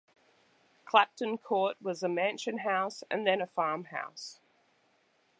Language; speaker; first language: English; native; English